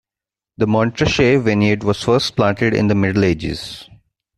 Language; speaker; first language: English; non-native, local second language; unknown